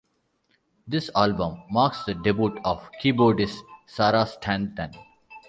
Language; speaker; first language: English; non-native, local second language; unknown